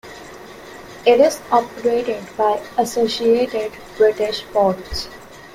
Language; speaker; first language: English; non-native, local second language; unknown